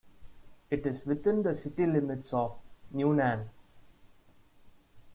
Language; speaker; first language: English; non-native, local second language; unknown